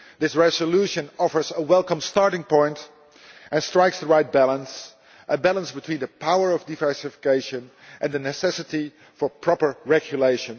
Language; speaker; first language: English; non-native, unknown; Dutch